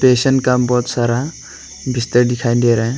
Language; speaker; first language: Hindi; non-native, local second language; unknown